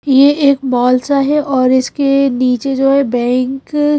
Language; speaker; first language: Hindi; native; Hindi